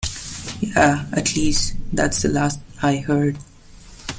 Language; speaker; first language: English; non-native, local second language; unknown